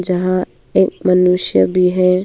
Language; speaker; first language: Hindi; early bilingual, other home language; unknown